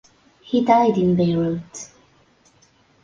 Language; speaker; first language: English; non-native, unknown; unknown